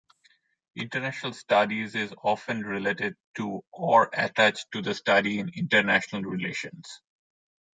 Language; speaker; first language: English; non-native, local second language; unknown